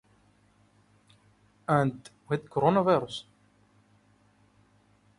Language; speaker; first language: English; non-native, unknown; Arabic